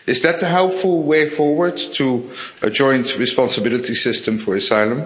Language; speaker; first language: English; non-native, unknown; Dutch